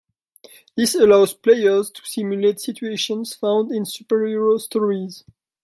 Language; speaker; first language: English; non-native, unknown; French